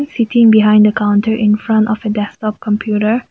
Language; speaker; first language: English; non-native, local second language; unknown